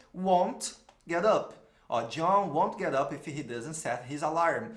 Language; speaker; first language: English; non-native, fluent; Portuguese